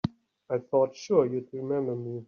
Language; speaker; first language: English; native; English